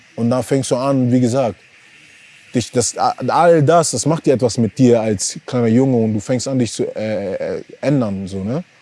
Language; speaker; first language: German; early bilingual, other home language; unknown